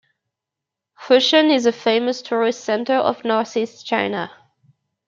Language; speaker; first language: English; native; English